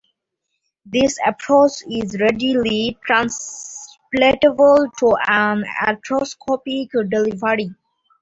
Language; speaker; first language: English; non-native, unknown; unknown